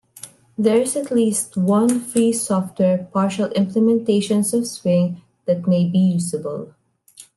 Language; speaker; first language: English; non-native, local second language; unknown